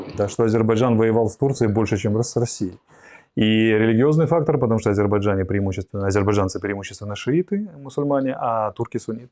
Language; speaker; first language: Russian; native; Russian